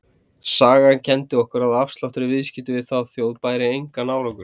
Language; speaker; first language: Icelandic; native; Icelandic